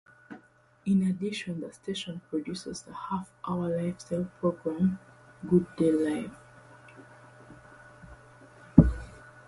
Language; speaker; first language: English; non-native, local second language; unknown